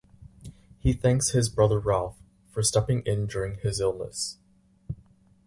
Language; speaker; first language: English; native; English